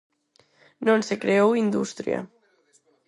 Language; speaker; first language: Galician; non-native, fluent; Spanish